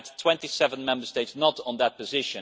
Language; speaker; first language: English; non-native, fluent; Dutch